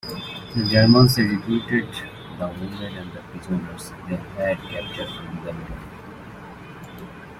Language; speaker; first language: English; native; English